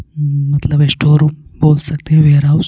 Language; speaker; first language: Hindi; non-native, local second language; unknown